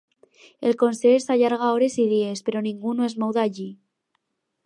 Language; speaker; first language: Catalan; non-native, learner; Spanish